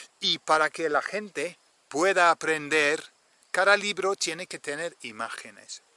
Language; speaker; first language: Spanish; non-native, fluent; English